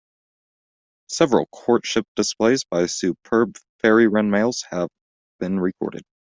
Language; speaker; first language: English; native; English